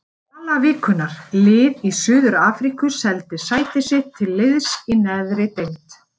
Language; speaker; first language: Icelandic; native; Icelandic